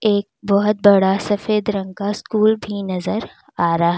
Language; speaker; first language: Hindi; native; Hindi